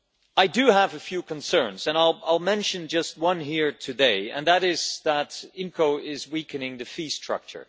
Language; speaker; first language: English; non-native, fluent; Dutch